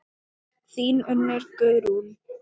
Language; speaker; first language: Icelandic; non-native, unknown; Thai